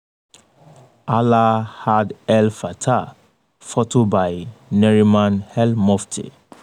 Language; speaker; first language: English; non-native, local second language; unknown